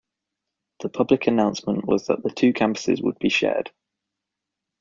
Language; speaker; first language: English; native; English